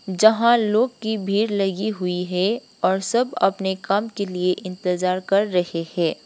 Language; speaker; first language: Hindi; non-native, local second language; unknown